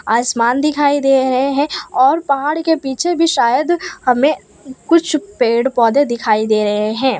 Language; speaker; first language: Hindi; non-native, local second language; Gujarati